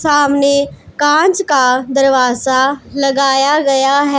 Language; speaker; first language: Hindi; non-native, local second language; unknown